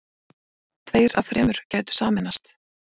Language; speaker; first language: Icelandic; native; Icelandic